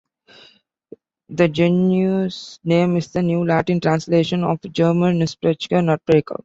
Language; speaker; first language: English; non-native, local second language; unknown